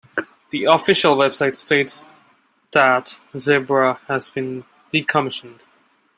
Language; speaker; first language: English; non-native, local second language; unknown